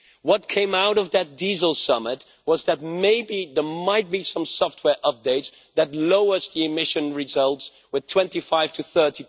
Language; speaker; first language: English; non-native, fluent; Dutch